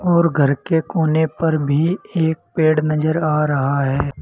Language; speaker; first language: Hindi; native; Hindi